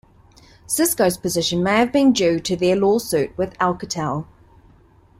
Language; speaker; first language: English; native; English